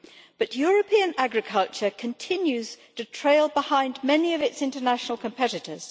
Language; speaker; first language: English; native; English